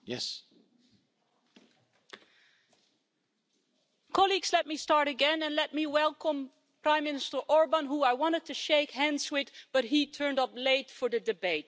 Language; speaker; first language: English; non-native, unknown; Dutch